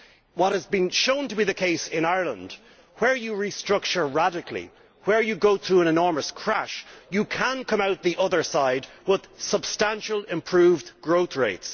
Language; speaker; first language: English; native; English